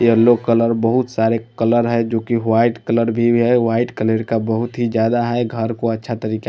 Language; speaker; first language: Hindi; non-native, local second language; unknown